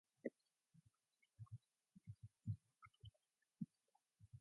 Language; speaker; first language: English; non-native, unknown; Mongolian